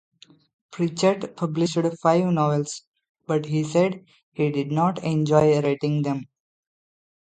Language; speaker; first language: English; non-native, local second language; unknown